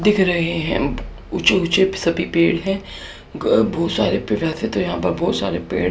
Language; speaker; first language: Hindi; native; Hindi